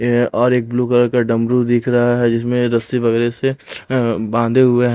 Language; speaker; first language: Hindi; non-native, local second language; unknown